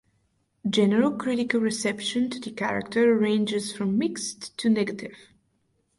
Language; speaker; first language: English; non-native, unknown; Bulgarian